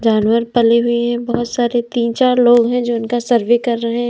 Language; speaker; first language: Hindi; native; Hindi